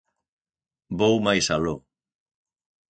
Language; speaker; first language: Galician; native; Galician